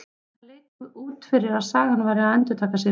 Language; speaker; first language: Icelandic; native; Icelandic